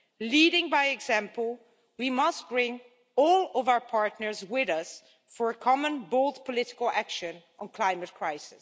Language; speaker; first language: English; non-native, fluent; Dutch